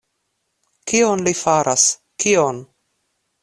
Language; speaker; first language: Esperanto; non-native, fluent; Russian